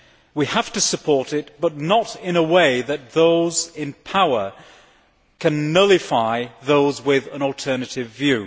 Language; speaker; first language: English; native; English